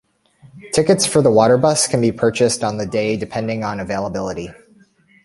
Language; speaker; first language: English; native; English